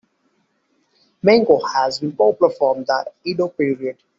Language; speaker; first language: English; non-native, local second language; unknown